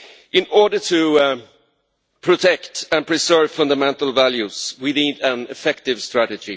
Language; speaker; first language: English; non-native, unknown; Swedish